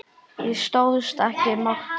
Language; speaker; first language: Icelandic; native; Icelandic